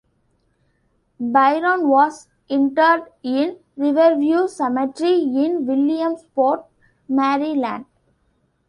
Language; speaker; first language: English; non-native, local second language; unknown